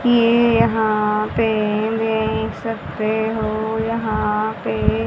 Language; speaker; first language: Hindi; native; Hindi